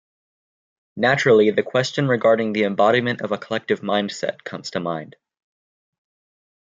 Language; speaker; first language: English; native; English